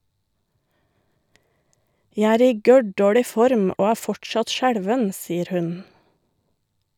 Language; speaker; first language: Norwegian; native; Norwegian